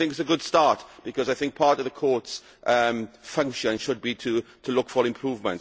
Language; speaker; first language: English; native; English